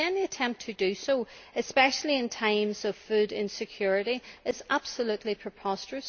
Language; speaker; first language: English; native; English